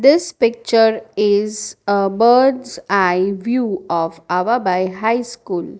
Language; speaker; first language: English; non-native, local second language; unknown